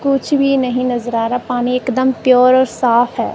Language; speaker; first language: Hindi; non-native, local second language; Punjabi